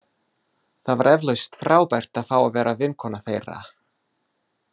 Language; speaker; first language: Icelandic; non-native, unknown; English